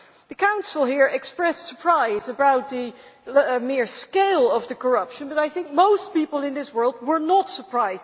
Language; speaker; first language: English; non-native, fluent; Dutch